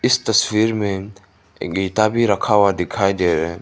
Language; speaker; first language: Hindi; non-native, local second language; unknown